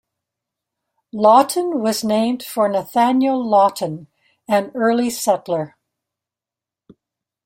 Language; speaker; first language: English; native; English